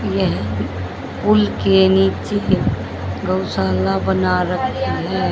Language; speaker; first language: Hindi; native; Hindi